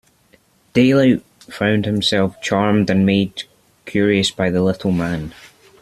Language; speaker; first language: English; native; English